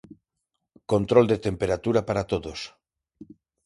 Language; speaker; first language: Galician; non-native, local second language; Spanish